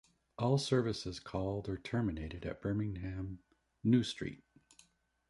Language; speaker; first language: English; native; English